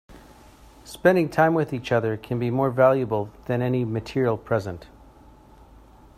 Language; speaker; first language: English; native; English